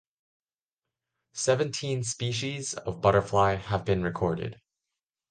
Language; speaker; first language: English; non-native, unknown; Chinese